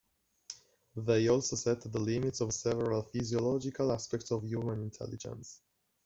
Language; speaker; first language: English; non-native, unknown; Italian